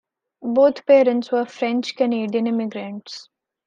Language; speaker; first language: English; non-native, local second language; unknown